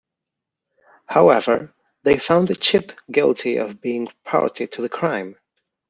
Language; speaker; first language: English; non-native, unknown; Spanish